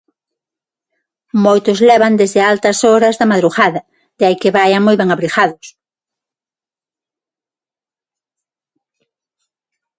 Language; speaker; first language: Galician; non-native, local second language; Spanish